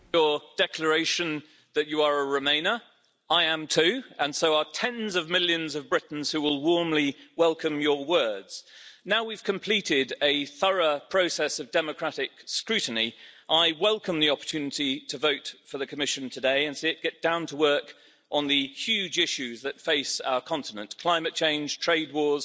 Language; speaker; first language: English; native; English